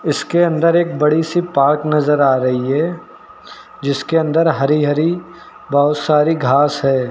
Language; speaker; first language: Hindi; native; Hindi